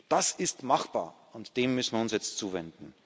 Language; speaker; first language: German; native; German